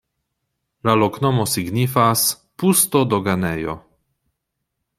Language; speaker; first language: Esperanto; non-native, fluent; Polish